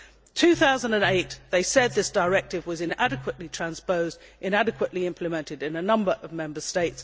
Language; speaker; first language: English; native; English